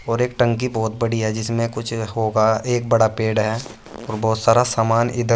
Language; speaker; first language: Hindi; native; Hindi